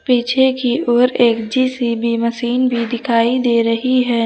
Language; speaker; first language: Hindi; native; Hindi